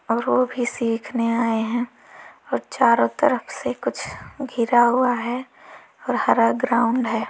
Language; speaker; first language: Hindi; native; Hindi